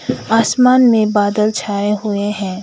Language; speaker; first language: Hindi; non-native, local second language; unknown